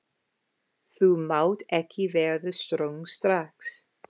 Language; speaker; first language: Icelandic; non-native, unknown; English